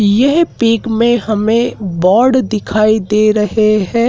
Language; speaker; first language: Hindi; native; Hindi